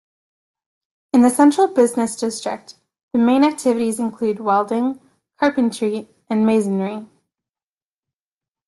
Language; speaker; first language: English; native; English